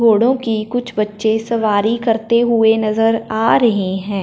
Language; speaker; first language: Hindi; non-native, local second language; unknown